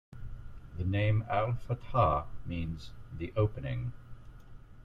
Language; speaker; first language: English; native; English